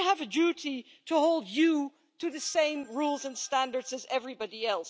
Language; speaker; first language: English; non-native, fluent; Dutch